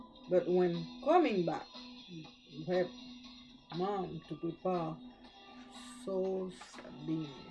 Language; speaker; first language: English; non-native, learner; Haitian Creole